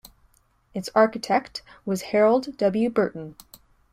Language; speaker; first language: English; native; English